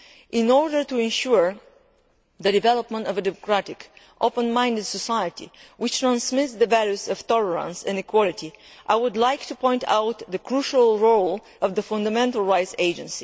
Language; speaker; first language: English; non-native, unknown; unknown